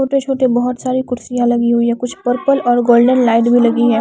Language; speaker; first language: Hindi; non-native, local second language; Punjabi